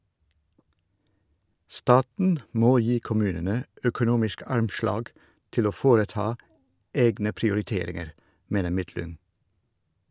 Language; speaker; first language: Norwegian; non-native, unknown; Dutch